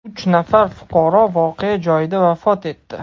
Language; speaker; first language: Uzbek; non-native, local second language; Russian